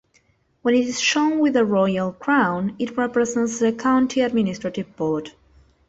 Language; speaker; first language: English; non-native, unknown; Spanish